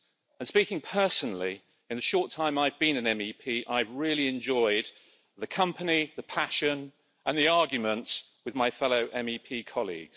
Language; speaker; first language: English; native; English